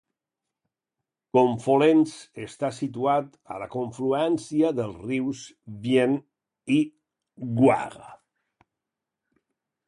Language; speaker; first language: Catalan; native; Catalan